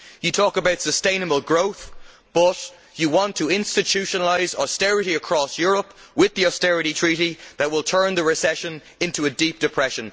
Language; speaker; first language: English; native; English